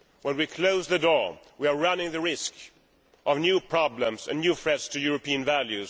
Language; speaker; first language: English; non-native, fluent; Swedish